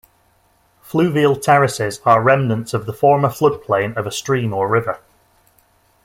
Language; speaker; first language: English; native; English